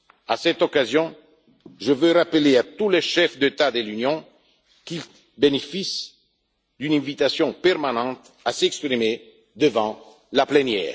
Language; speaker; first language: French; non-native, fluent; Italian